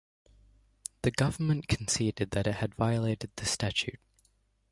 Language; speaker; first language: English; native; English